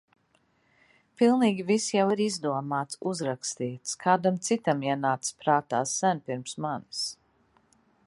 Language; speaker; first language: Latvian; early bilingual, heritage; Latvian